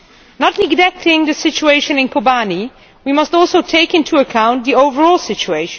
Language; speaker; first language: English; non-native, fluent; Dutch